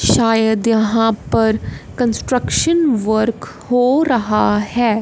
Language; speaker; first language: Hindi; non-native, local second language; Punjabi